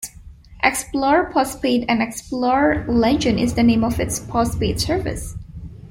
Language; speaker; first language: English; non-native, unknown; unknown